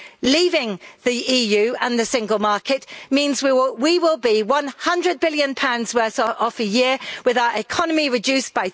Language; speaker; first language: English; native; English